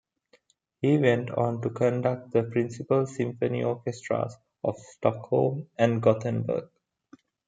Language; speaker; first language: English; non-native, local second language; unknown